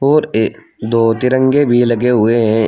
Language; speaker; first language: Hindi; native; Hindi